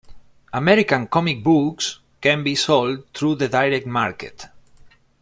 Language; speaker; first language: English; non-native, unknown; Spanish